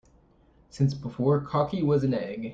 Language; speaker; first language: English; native; English